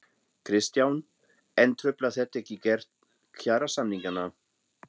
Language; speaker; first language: Icelandic; non-native, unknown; German